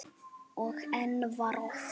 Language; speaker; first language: Icelandic; native; Icelandic